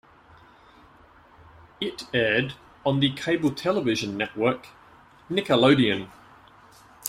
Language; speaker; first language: English; native; English